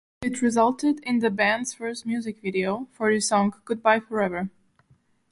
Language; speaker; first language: English; non-native, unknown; Slovak